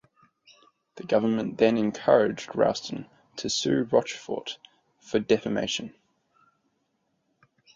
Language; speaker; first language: English; native; English